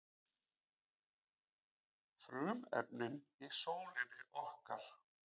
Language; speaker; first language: Icelandic; native; Icelandic